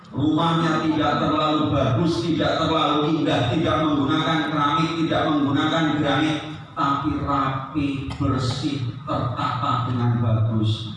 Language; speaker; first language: Indonesian; non-native, local second language; Sundanese